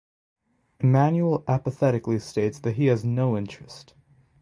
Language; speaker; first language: English; native; English